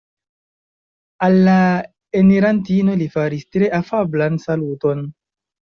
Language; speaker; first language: Esperanto; non-native, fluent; Chinese